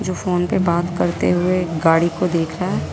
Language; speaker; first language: Hindi; native; Hindi